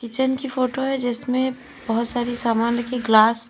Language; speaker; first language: Hindi; native; Hindi